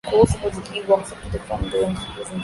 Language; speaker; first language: English; non-native, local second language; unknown